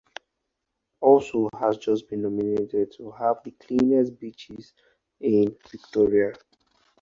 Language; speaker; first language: English; non-native, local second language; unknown